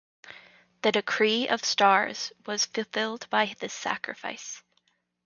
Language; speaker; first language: English; native; English